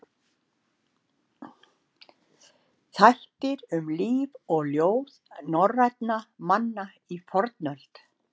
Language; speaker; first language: Icelandic; native; Icelandic